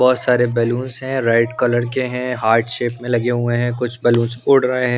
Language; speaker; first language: Hindi; non-native, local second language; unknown